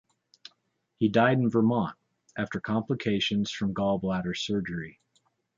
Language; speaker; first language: English; native; English